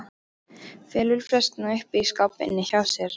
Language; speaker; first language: Icelandic; non-native, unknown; Polish